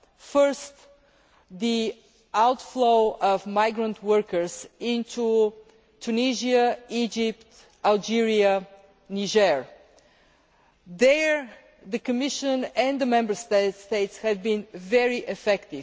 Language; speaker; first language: English; non-native, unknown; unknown